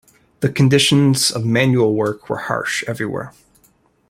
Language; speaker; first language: English; native; English